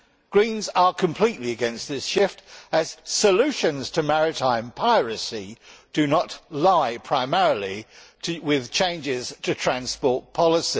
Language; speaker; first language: English; native; English